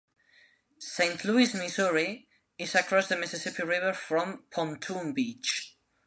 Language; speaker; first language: English; non-native, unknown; Spanish